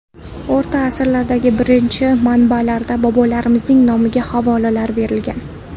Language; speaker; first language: Uzbek; non-native, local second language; Kara-Kalpak